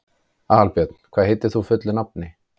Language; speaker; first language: Icelandic; native; Icelandic